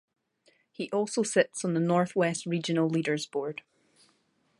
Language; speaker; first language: English; native; English